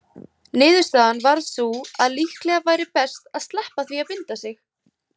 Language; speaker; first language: Icelandic; native; Icelandic